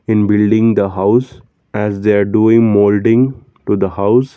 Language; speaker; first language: English; non-native, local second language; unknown